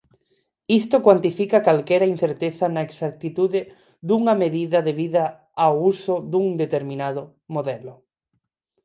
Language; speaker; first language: Galician; non-native, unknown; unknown